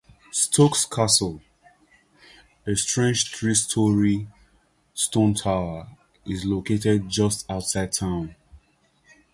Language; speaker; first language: English; non-native, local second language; Urhobo